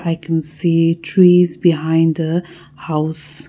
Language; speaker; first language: English; non-native, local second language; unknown